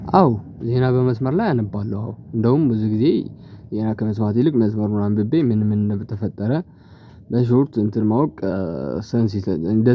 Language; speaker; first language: Amharic; non-native, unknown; Tigrinya